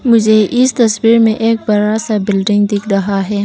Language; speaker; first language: Hindi; non-native, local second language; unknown